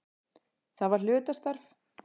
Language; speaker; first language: Icelandic; native; Icelandic